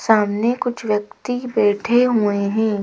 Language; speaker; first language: Hindi; native; Hindi